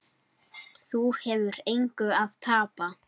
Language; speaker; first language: Icelandic; native; Icelandic